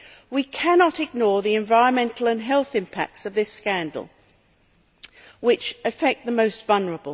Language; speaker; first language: English; native; English